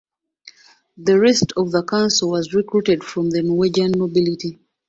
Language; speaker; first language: English; non-native, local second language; Ganda